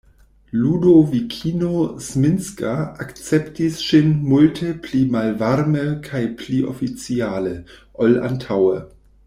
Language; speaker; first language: Esperanto; non-native, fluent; German